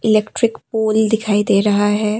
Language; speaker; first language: Hindi; non-native, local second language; Assamese